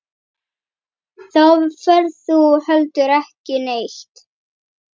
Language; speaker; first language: Icelandic; native; Icelandic